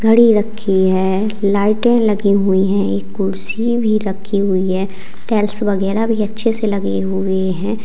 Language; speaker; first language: Hindi; native; Hindi